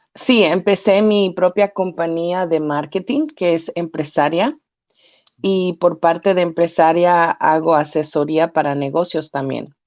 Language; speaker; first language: Spanish; early bilingual, heritage; Spanish